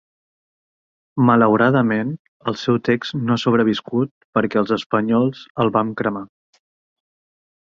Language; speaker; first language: Catalan; native; Catalan